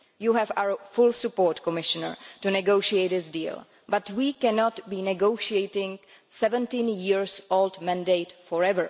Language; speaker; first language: English; non-native, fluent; Czech